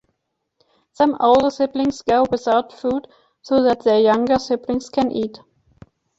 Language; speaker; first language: English; non-native, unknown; German